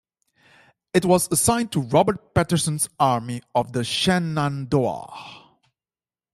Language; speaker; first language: English; non-native, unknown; Dutch